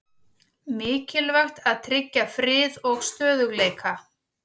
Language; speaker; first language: Icelandic; native; Icelandic